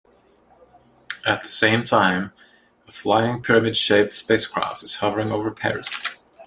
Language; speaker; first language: English; non-native, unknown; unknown